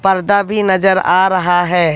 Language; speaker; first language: Hindi; native; Hindi